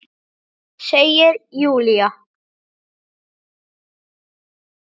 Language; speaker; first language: Icelandic; native; Icelandic